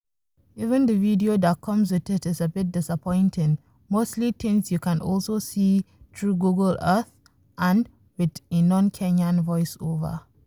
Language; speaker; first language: English; non-native, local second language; Hausa